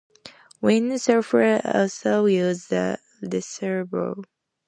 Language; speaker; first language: English; native; English